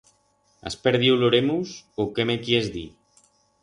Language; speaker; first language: Aragonese; non-native, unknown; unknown